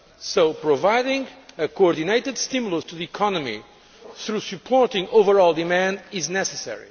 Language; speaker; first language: English; non-native, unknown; Portuguese